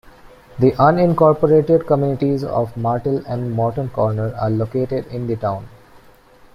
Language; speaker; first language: English; non-native, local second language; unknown